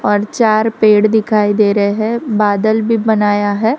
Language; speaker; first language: Hindi; non-native, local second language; Gujarati